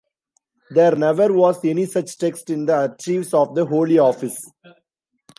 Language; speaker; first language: English; non-native, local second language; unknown